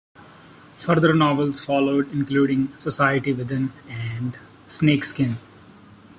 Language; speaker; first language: English; non-native, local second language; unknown